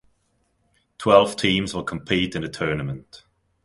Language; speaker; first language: English; non-native, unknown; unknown